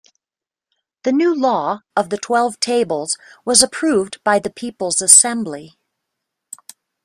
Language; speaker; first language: English; native; English